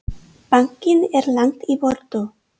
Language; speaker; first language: Icelandic; non-native, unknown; English